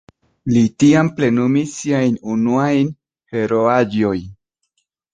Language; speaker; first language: Esperanto; non-native, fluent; Spanish